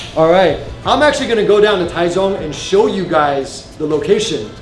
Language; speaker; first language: English; early bilingual, other home language; Chinese